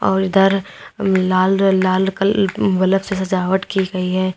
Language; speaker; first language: Hindi; native; Hindi